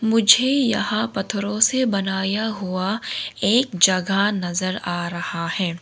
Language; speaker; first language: Hindi; non-native, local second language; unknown